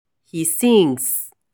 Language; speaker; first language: English; non-native, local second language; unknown